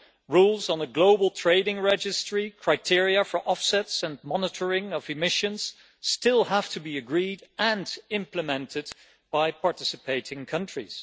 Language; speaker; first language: English; non-native, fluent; Dutch